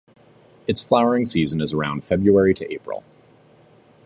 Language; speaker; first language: English; native; English